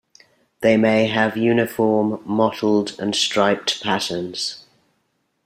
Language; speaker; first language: English; native; English